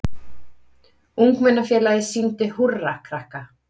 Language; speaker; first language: Icelandic; native; Icelandic